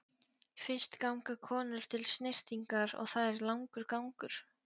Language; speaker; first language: Icelandic; non-native, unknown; Polish